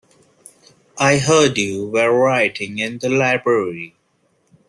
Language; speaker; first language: English; non-native, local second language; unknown